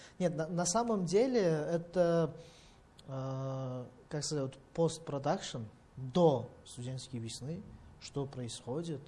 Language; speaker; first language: Russian; non-native, fluent; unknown